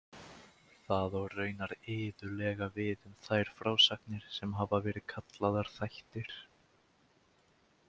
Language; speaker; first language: Icelandic; native; Icelandic